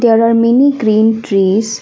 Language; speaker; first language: English; non-native, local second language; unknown